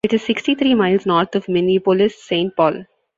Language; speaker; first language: English; non-native, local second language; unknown